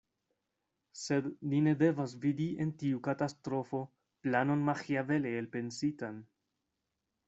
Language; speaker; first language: Esperanto; non-native, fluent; Spanish